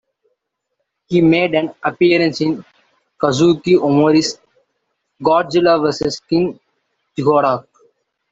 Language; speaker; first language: English; non-native, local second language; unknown